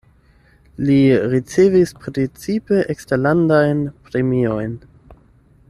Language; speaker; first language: Esperanto; non-native, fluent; German